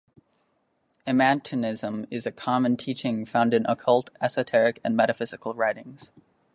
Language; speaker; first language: English; native; English